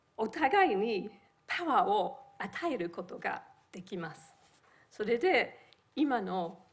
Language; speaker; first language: Japanese; non-native, fluent; English